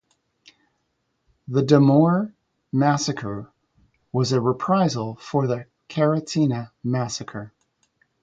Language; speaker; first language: English; native; English